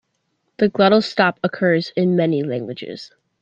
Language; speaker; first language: English; native; English